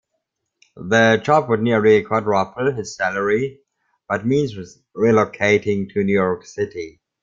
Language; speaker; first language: English; non-native, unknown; German